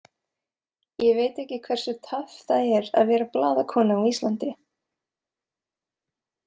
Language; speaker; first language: Icelandic; non-native, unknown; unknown